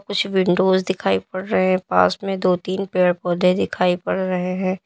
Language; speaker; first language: Hindi; native; Hindi